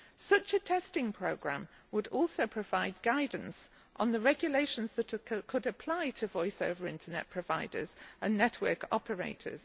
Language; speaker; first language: English; native; English